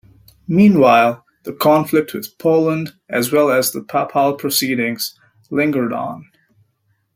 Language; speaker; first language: English; native; English